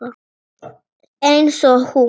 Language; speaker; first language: Icelandic; native; Icelandic